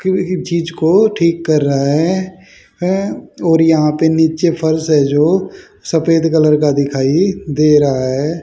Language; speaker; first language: Hindi; native; Hindi